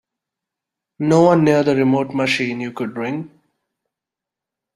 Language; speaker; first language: English; non-native, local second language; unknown